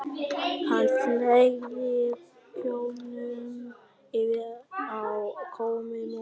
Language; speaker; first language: Icelandic; non-native, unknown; Vietnamese